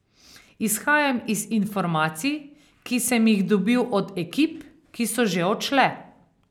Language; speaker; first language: Slovenian; native; Slovenian